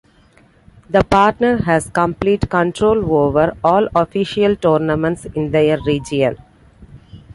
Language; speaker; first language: English; non-native, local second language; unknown